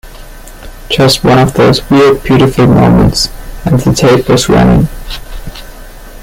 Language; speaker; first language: English; non-native, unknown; German